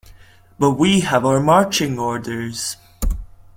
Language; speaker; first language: English; non-native, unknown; Latvian